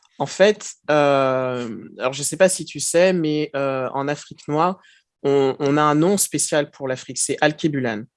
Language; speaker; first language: French; early bilingual, other home language; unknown